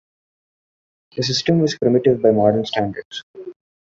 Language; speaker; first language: English; non-native, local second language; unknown